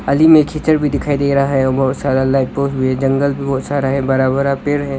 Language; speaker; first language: Hindi; non-native, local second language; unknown